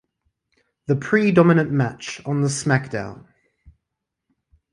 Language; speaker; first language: English; native; English